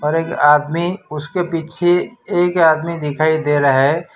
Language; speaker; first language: Hindi; non-native, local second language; Gujarati